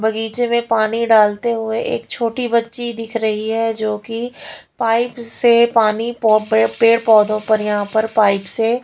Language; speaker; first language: Hindi; native; Hindi